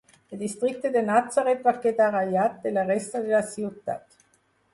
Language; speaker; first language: Catalan; non-native, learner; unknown